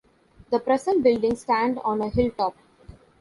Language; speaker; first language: English; non-native, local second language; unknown